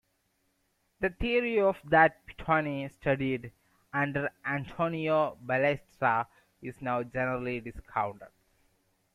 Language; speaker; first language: English; non-native, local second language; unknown